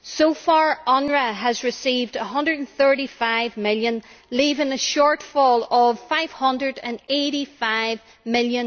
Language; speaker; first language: English; native; English